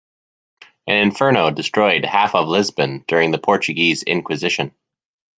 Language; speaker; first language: English; native; English